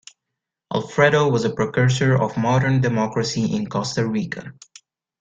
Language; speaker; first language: English; native; English